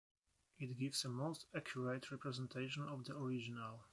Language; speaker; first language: English; non-native, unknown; Polish